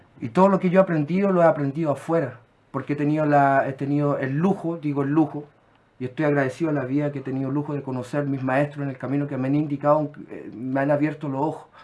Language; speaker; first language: Spanish; native; Spanish